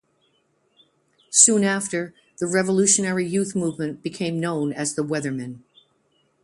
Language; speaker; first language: English; native; English